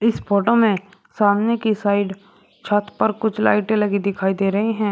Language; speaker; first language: Hindi; native; Hindi